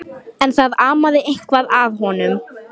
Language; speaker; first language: Icelandic; non-native, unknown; Lithuanian